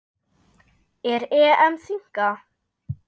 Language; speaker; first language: Icelandic; non-native, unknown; German